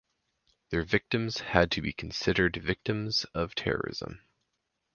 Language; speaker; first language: English; native; English